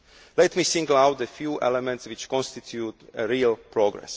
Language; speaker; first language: English; non-native, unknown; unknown